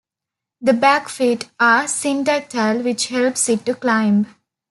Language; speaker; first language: English; non-native, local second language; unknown